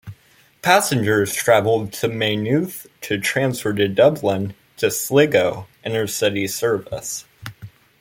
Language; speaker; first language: English; native; English